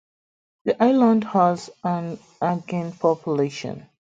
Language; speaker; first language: English; native; English